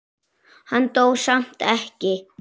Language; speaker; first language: Icelandic; native; Icelandic